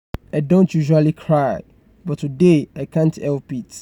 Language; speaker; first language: English; non-native, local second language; Yoruba